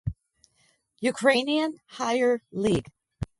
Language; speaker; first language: English; native; English